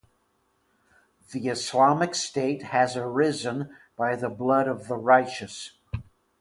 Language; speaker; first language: English; native; English